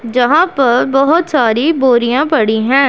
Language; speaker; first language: Hindi; non-native, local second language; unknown